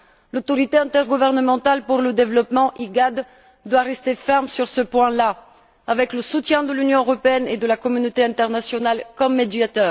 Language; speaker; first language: French; non-native, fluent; Bulgarian